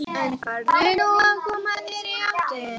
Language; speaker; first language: Icelandic; native; Icelandic